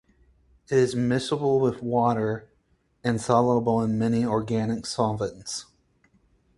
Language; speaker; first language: English; native; English